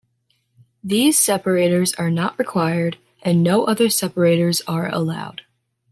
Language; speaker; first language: English; native; English